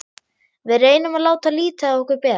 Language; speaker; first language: Icelandic; non-native, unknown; German